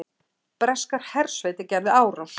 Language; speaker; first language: Icelandic; native; Icelandic